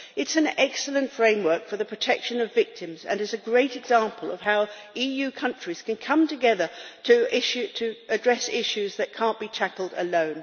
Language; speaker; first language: English; native; English